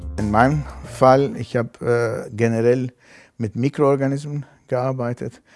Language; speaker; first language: German; non-native, fluent; Arabic